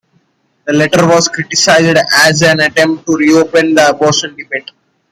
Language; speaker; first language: English; non-native, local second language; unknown